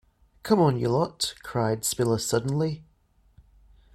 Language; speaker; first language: English; native; English